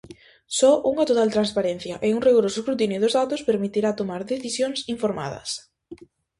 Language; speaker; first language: Galician; native; Galician